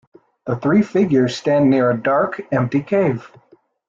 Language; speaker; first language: English; native; English